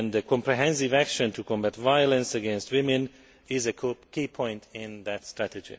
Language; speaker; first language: English; non-native, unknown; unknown